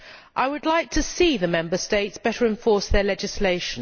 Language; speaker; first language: English; native; English